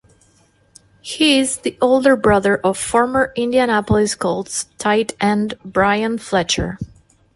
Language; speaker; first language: English; non-native, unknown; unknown